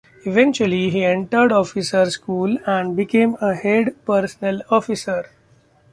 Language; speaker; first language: English; non-native, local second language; Marathi